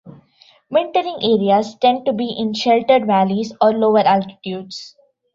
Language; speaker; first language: English; non-native, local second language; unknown